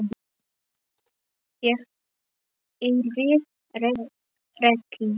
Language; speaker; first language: Icelandic; non-native, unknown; Polish